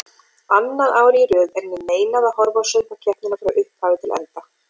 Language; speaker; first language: Icelandic; native; Icelandic